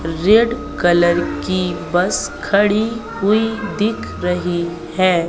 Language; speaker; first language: Hindi; native; Hindi